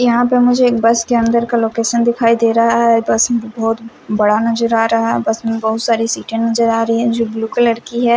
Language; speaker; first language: Hindi; non-native, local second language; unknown